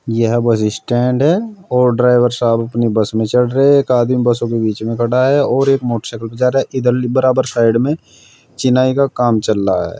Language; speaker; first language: Hindi; native; Hindi